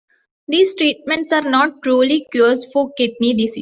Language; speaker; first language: English; non-native, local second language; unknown